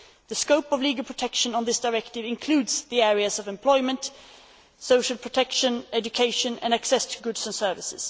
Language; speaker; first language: English; non-native, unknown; Swedish